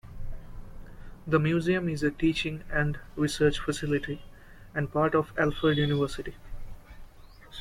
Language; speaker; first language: English; non-native, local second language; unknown